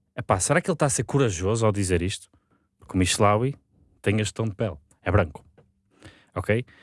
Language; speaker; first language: Portuguese; native; Portuguese